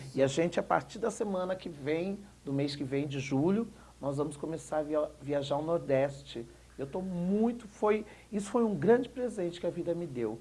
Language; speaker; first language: Portuguese; native; Portuguese